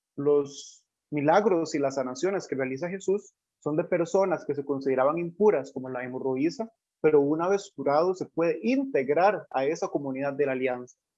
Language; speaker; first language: Spanish; native; Spanish